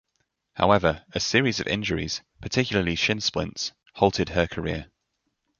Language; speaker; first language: English; native; English